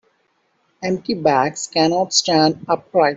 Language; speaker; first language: English; non-native, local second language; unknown